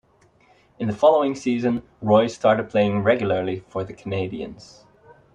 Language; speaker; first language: English; non-native, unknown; Dutch